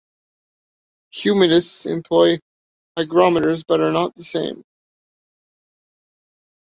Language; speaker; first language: English; native; English